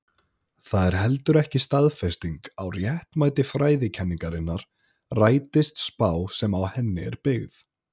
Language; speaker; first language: Icelandic; native; Icelandic